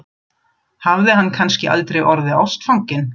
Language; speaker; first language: Icelandic; non-native, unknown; German